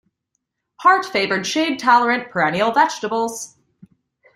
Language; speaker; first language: English; native; English